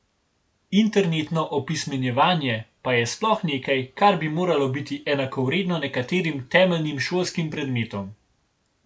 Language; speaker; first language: Slovenian; native; Slovenian